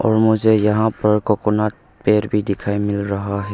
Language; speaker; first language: Hindi; non-native, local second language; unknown